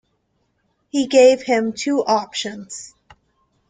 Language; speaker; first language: English; native; English